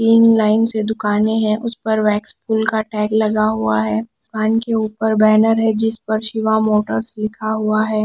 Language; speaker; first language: Hindi; non-native, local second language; Punjabi